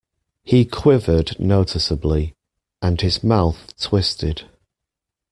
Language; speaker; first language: English; native; English